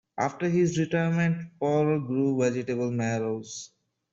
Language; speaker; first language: English; non-native, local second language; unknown